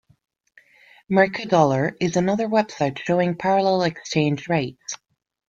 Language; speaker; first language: English; non-native, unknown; Spanish